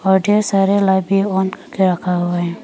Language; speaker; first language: Hindi; non-native, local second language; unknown